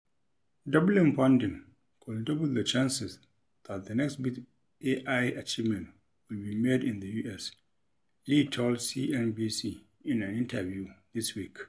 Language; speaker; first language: English; non-native, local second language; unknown